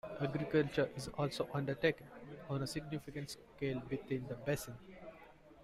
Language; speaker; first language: English; non-native, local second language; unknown